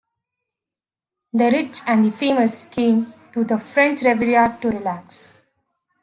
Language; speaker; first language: English; native; English